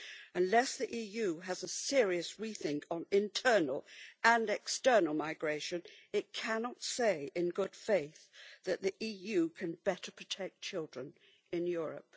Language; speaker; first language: English; native; English